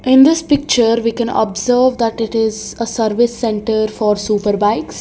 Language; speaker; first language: English; non-native, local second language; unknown